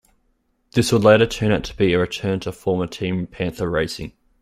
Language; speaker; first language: English; native; English